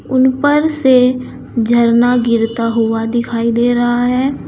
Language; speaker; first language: Hindi; native; Hindi